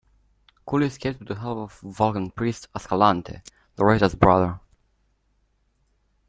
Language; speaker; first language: English; native; English